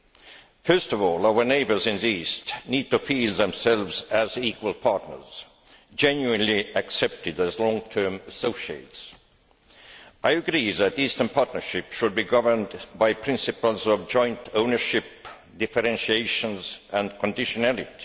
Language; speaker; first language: English; non-native, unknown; Estonian